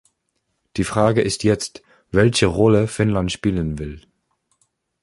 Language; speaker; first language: German; non-native, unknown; English